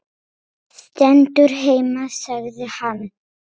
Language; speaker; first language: Icelandic; non-native, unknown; Polish